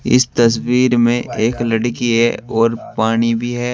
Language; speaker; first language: Hindi; native; Hindi